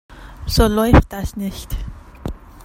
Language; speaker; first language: German; non-native, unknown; English